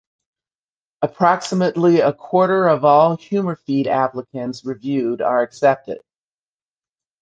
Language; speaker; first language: English; native; English